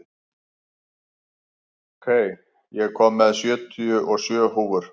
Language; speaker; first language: Icelandic; native; Icelandic